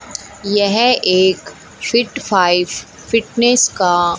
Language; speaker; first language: Hindi; native; Hindi